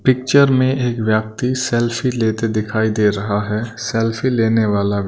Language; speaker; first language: Hindi; non-native, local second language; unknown